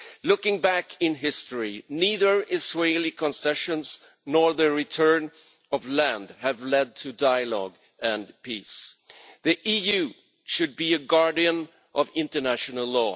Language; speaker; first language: English; non-native, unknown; Swedish